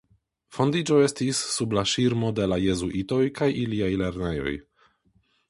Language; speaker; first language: Esperanto; non-native, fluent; Polish